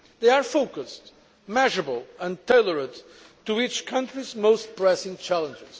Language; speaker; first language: English; non-native, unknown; Portuguese